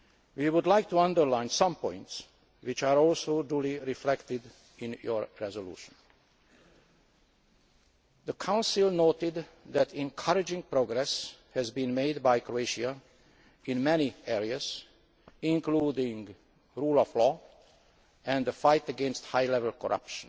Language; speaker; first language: English; non-native, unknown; Hungarian